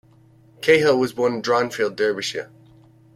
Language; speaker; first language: English; native; English